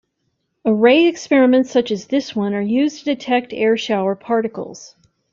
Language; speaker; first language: English; native; English